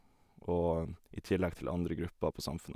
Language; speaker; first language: Norwegian; native; Norwegian